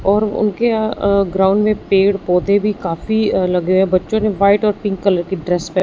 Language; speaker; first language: Hindi; non-native, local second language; Punjabi